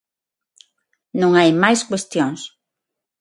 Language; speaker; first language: Galician; non-native, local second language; Spanish